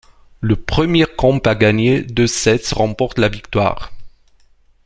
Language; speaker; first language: French; non-native, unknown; Romanian